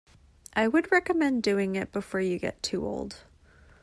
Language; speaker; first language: English; native; English